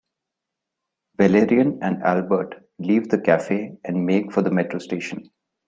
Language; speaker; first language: English; non-native, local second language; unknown